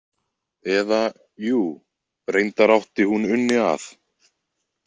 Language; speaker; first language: Icelandic; native; Icelandic